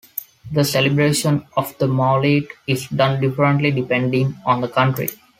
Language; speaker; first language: English; non-native, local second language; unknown